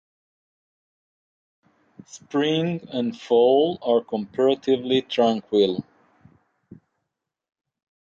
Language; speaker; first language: English; non-native, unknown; Hebrew